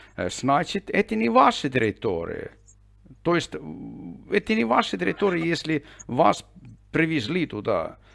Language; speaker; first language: Russian; non-native, fluent; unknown